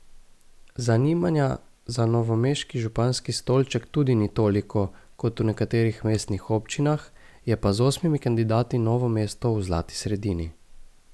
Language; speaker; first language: Slovenian; native; Slovenian